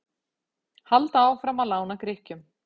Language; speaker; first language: Icelandic; native; Icelandic